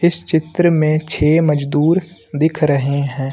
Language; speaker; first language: Hindi; native; Hindi